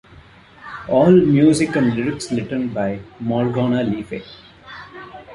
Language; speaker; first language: English; non-native, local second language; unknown